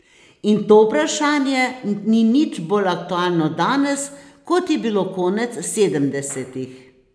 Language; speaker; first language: Slovenian; native; Slovenian